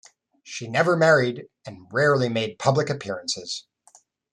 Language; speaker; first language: English; native; English